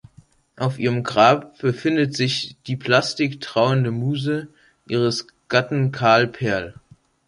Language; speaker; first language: German; native; German